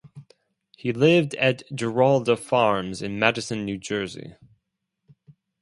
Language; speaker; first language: English; non-native, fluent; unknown